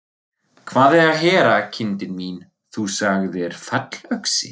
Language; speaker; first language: Icelandic; non-native, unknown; German